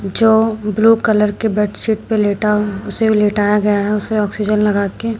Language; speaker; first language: Hindi; native; Hindi